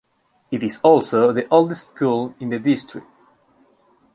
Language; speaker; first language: English; non-native, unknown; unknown